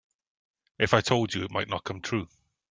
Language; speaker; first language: English; native; English